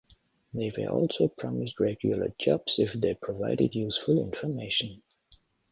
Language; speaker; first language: English; non-native, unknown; German